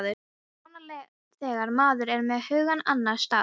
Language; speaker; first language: Icelandic; non-native, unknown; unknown